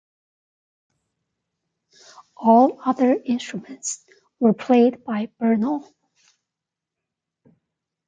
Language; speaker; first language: English; non-native, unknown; Chinese